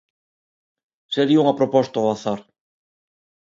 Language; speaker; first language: Galician; non-native, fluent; Spanish